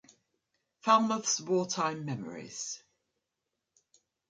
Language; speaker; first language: English; native; English